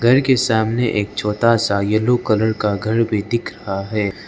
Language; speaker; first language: Hindi; non-native, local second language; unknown